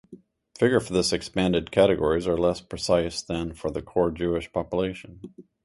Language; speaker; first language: English; native; English